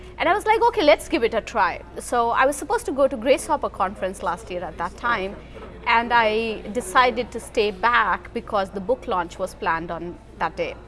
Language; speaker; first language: English; non-native, local second language; Hindi